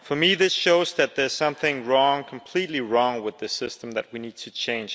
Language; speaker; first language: English; non-native, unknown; Danish